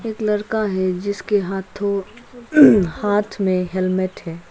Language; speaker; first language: Hindi; non-native, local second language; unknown